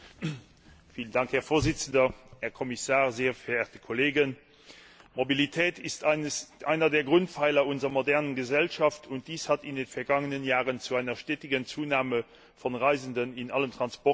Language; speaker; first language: German; non-native, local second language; Luxembourgish